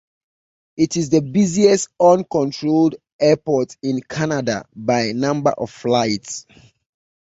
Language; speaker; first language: English; native; English